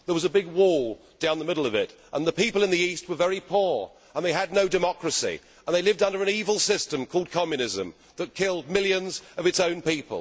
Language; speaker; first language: English; native; English